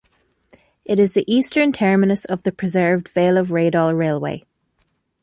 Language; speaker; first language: English; native; English